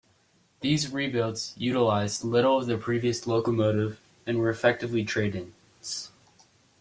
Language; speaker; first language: English; native; English